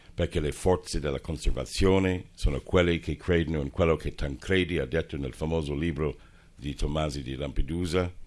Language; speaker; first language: Italian; non-native, fluent; English